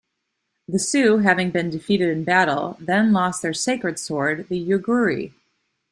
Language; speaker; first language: English; native; English